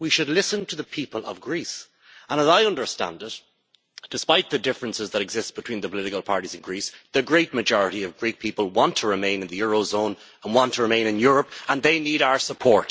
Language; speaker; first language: English; native; English